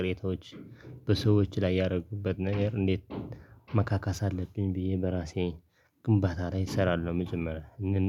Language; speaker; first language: Amharic; non-native, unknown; Tigrinya